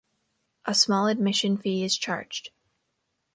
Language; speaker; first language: English; native; English